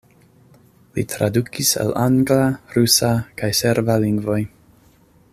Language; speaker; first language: Esperanto; non-native, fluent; English